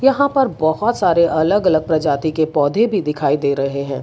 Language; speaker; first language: Hindi; non-native, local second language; Gujarati